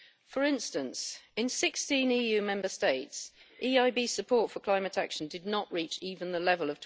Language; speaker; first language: English; native; English